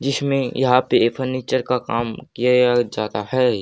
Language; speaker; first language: Hindi; native; Hindi